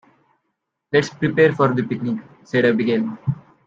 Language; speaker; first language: English; non-native, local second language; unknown